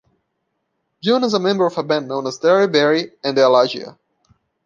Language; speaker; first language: English; non-native, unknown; Portuguese